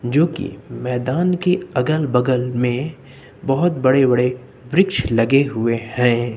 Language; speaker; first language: Hindi; native; Hindi